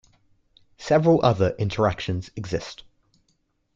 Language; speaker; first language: English; native; English